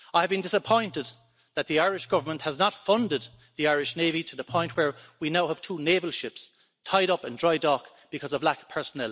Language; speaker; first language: English; native; English